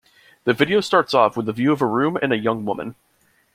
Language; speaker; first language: English; native; English